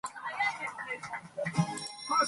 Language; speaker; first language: English; non-native, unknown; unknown